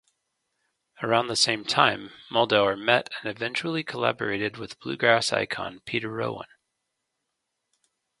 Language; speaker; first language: English; native; English